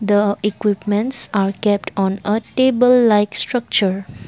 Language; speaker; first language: English; non-native, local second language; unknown